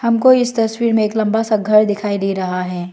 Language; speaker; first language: Hindi; non-native, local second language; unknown